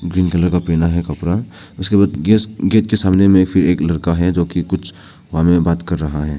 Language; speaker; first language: Hindi; non-native, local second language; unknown